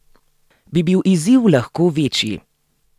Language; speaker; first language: Slovenian; native; Slovenian